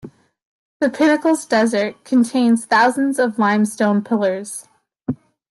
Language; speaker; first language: English; native; English